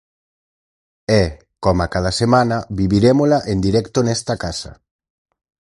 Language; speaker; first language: Galician; native; Galician